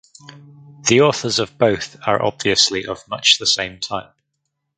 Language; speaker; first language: English; native; English